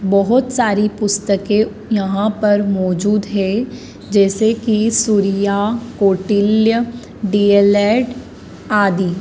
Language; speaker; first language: Hindi; native; Hindi